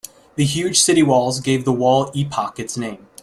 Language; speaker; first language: English; native; English